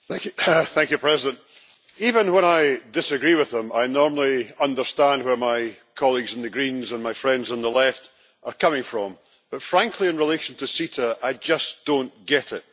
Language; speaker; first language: English; native; English